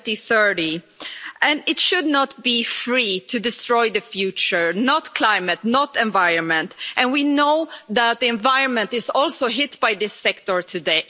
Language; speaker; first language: English; non-native, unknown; Swedish